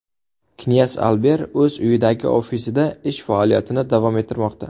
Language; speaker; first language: Uzbek; native; Uzbek